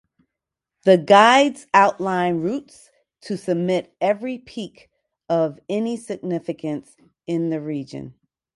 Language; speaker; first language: English; native; English